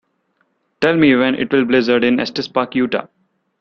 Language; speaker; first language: English; non-native, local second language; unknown